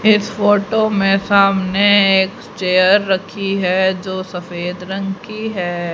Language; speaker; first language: Hindi; native; Hindi